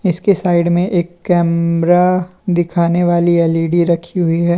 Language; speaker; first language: Hindi; native; Hindi